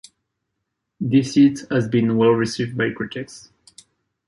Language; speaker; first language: English; non-native, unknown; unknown